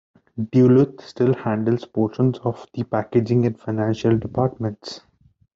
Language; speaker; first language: English; non-native, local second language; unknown